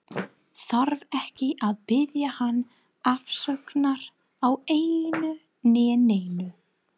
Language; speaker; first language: Icelandic; non-native, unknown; English